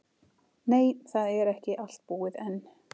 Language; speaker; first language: Icelandic; native; Icelandic